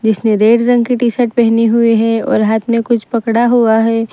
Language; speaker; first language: Hindi; non-native, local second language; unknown